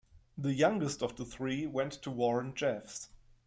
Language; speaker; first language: English; non-native, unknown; German